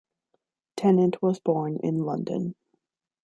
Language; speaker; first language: English; native; English